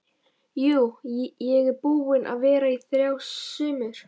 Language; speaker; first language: Icelandic; non-native, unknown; Polish